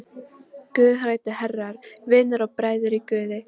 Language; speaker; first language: Icelandic; non-native, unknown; Polish